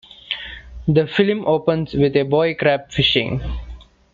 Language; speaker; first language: English; non-native, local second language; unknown